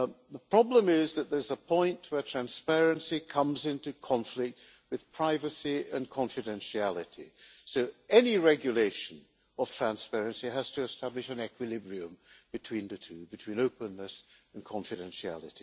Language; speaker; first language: English; non-native, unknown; Hungarian